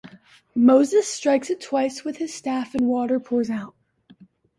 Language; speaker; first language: English; native; English